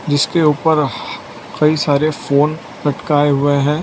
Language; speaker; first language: Hindi; non-native, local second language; Gujarati